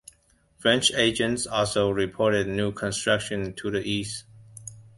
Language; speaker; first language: English; non-native, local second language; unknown